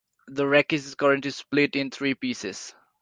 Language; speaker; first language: English; non-native, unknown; Nepali